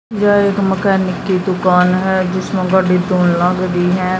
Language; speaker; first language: Hindi; native; Hindi